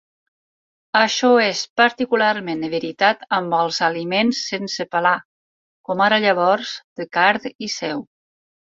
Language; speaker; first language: Catalan; non-native, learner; Spanish